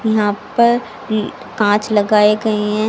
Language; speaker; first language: Hindi; native; Hindi